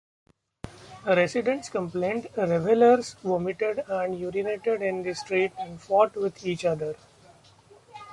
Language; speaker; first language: English; non-native, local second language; Marathi